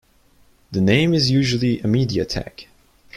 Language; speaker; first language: English; non-native, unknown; Turkish